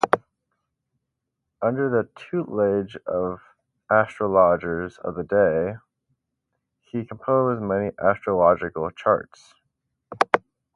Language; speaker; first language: English; native; English